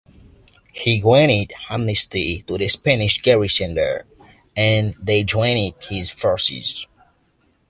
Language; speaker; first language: English; native; English